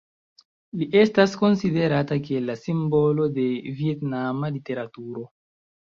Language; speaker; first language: Esperanto; non-native, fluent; Chinese